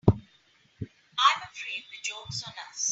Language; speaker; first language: English; non-native, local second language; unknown